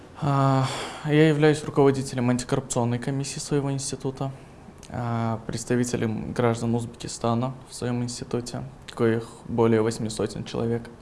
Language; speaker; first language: Russian; non-native, local second language; Uzbek